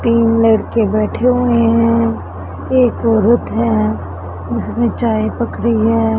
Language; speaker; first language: Hindi; non-native, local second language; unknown